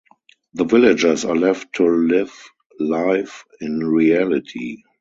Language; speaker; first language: English; non-native, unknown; German